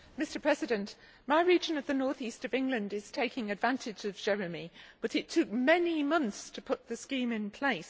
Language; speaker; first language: English; native; English